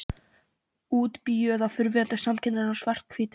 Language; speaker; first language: Icelandic; non-native, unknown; Polish